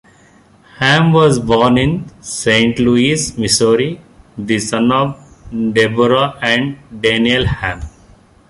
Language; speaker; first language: English; non-native, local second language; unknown